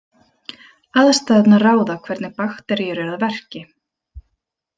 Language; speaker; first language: Icelandic; native; Icelandic